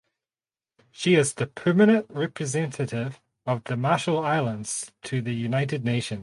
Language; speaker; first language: English; native; English